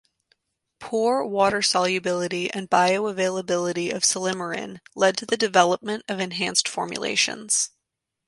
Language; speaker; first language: English; native; English